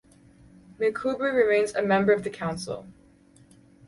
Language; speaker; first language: English; native; English